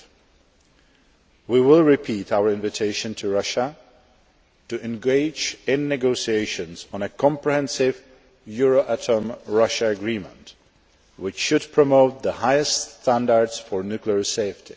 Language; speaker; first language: English; non-native, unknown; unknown